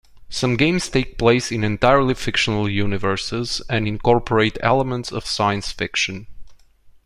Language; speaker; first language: English; non-native, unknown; Romanian